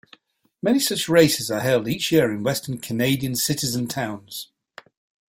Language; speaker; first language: English; native; English